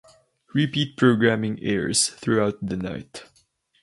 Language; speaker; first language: English; non-native, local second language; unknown